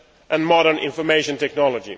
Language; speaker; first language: English; non-native, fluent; Swedish